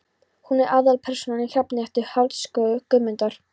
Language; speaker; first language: Icelandic; non-native, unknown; Polish